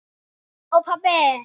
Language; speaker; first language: Icelandic; native; Icelandic